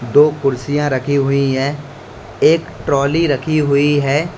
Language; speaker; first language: Hindi; native; Hindi